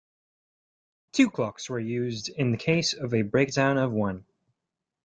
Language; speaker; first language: English; non-native, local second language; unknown